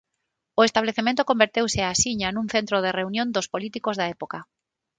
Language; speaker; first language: Galician; non-native, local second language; Spanish